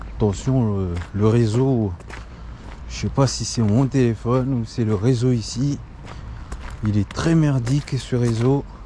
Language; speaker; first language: French; non-native, local second language; Comorian